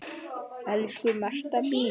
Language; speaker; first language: Icelandic; native; Icelandic